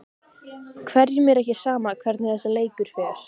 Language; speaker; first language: Icelandic; native; Icelandic